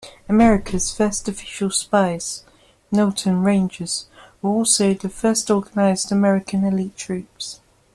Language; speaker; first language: English; native; English